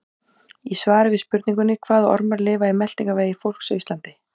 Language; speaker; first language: Icelandic; native; Icelandic